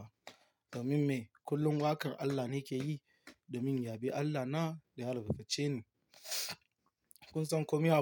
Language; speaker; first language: Hausa; non-native, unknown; Yoruba